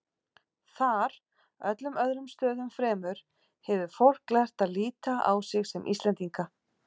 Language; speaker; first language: Icelandic; native; Icelandic